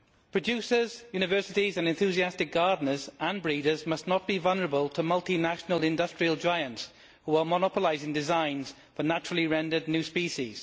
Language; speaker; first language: English; native; English